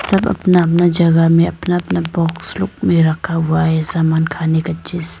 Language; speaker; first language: Hindi; non-native, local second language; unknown